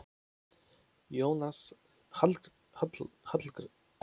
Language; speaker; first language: Icelandic; non-native, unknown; Polish